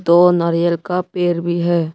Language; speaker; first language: Hindi; non-native, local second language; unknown